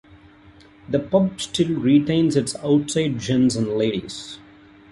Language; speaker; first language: English; non-native, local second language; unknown